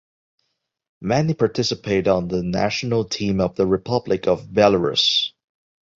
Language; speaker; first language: English; non-native, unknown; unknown